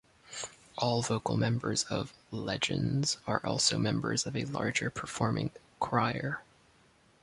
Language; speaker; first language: English; native; English